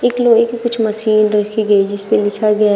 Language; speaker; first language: Hindi; native; Hindi